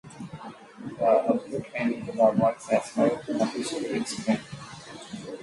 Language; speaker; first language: English; non-native, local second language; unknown